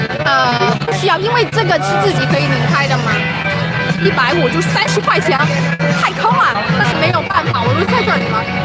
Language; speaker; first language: Chinese; native; Chinese